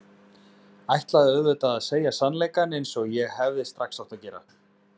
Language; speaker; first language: Icelandic; native; Icelandic